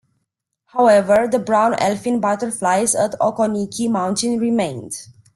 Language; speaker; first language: English; non-native, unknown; Romanian